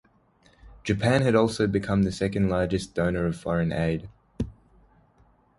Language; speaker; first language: English; native; English